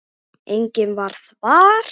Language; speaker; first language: Icelandic; native; Icelandic